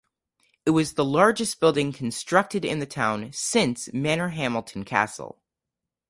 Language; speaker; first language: English; native; English